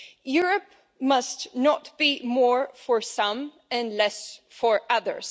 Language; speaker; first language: English; non-native, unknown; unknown